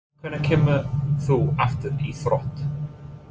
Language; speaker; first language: Icelandic; non-native, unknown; English